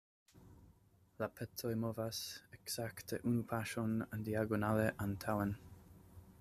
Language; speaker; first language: Esperanto; non-native, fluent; English